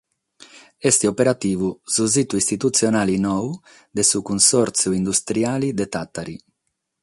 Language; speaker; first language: Sardinian; non-native, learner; Catalan